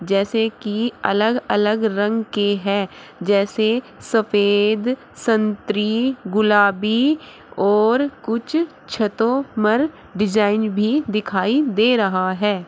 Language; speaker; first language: Hindi; native; Hindi